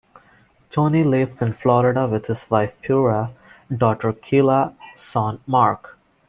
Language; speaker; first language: English; non-native, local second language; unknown